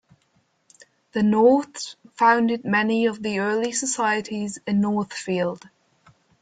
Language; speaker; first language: English; non-native, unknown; German